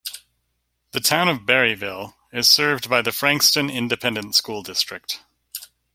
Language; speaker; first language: English; native; English